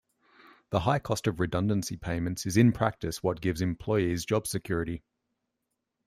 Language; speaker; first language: English; native; English